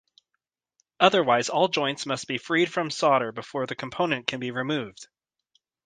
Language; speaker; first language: English; native; English